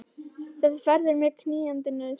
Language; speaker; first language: Icelandic; native; Icelandic